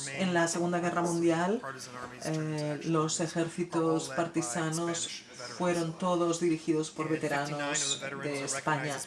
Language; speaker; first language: Spanish; non-native, fluent; Croatian